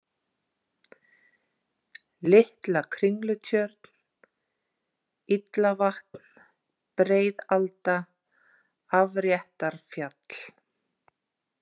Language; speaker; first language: Icelandic; native; Icelandic